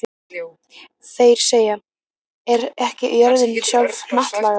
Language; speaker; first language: Icelandic; native; Icelandic